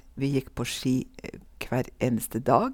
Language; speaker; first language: Norwegian; native; Norwegian